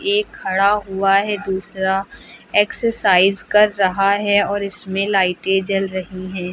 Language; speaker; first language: Hindi; native; Hindi